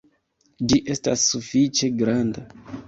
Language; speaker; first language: Esperanto; non-native, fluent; Kinyarwanda